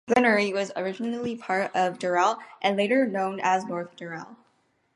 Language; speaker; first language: English; native; English